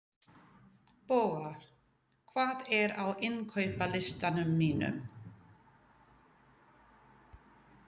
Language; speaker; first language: Icelandic; non-native, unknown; English